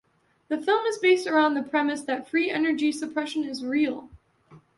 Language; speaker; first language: English; native; English